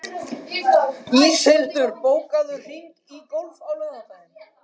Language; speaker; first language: Icelandic; native; Icelandic